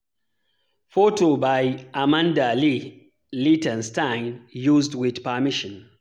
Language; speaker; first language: English; non-native, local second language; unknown